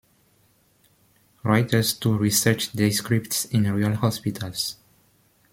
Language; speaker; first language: English; non-native, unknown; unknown